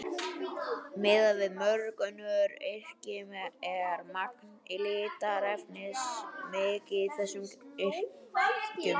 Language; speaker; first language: Icelandic; native; Icelandic